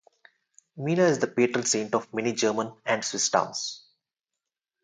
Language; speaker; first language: English; non-native, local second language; Telugu